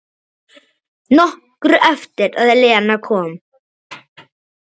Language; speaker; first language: Icelandic; native; Icelandic